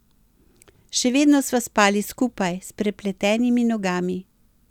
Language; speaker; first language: Slovenian; native; Slovenian